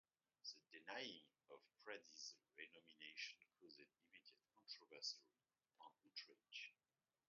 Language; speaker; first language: English; non-native, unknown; French